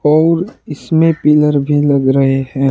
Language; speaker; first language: Hindi; native; Hindi